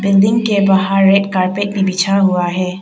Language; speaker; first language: Hindi; non-native, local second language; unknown